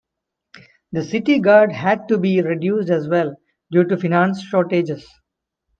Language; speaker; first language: English; non-native, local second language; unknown